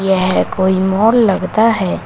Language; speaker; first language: Hindi; native; Hindi